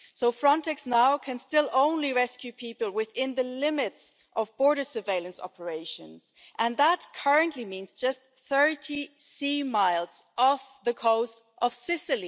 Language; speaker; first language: English; non-native, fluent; German